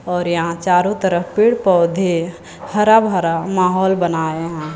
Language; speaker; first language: Hindi; native; Hindi